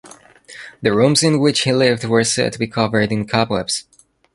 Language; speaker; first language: English; non-native, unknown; Spanish